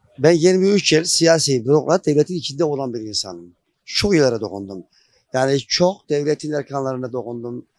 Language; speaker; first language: Turkish; non-native, local second language; Kurdish